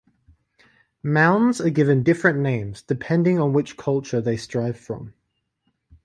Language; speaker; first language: English; native; English